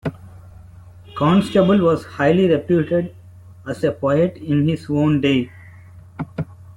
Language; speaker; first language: English; non-native, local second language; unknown